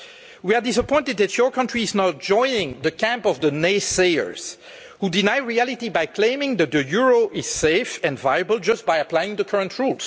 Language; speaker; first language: English; non-native, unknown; French